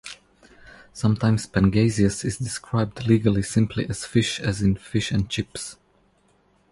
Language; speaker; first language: English; non-native, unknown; Croatian